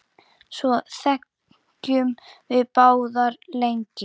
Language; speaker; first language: Icelandic; native; Icelandic